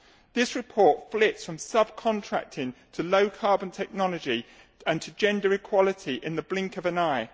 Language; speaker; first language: English; native; English